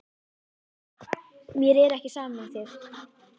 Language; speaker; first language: Icelandic; native; Icelandic